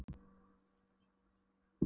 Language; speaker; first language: Icelandic; non-native, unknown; Polish